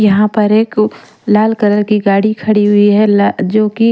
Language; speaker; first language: Hindi; non-native, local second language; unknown